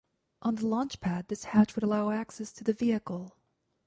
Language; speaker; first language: English; native; English